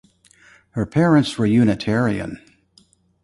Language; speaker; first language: English; native; English